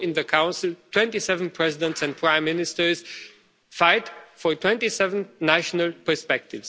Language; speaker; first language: English; non-native, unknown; Romanian